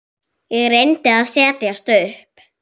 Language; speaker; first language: Icelandic; native; Icelandic